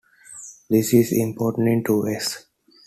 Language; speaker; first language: English; non-native, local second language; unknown